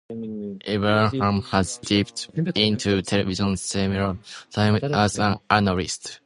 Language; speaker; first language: English; non-native, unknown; Japanese